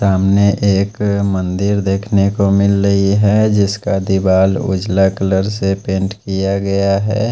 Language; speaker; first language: Hindi; non-native, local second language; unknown